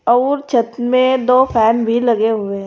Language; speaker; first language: Hindi; native; Hindi